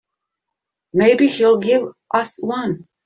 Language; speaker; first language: English; native; English